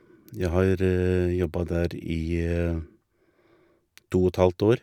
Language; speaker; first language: Norwegian; native; Norwegian